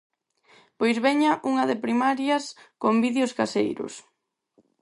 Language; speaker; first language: Galician; non-native, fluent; Spanish